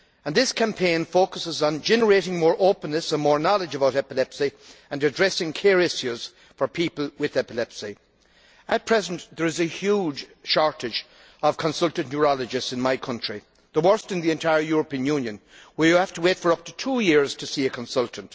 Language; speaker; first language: English; native; English